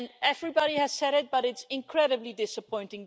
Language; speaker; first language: English; non-native, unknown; Dutch